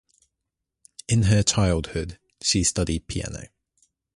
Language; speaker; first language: English; native; English